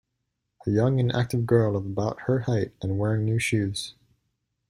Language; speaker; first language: English; native; English